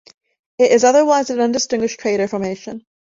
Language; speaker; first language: English; native; English